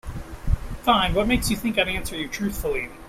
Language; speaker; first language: English; native; English